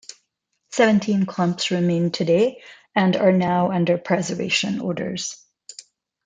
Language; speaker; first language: English; non-native, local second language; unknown